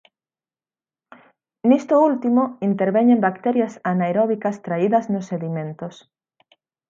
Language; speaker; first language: Galician; native; Galician